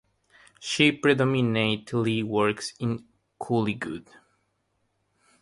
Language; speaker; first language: English; non-native, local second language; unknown